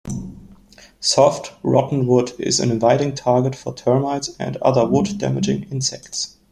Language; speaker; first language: English; non-native, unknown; German